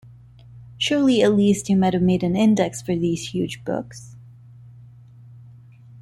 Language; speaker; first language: English; non-native, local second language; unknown